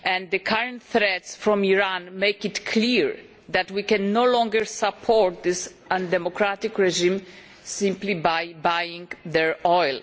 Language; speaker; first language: English; non-native, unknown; Polish